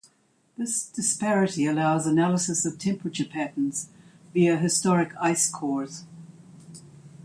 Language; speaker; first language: English; native; English